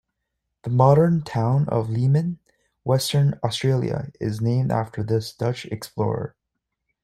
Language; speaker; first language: English; native; English